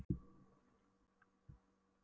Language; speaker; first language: Icelandic; non-native, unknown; Polish